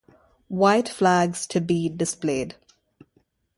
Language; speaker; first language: English; non-native, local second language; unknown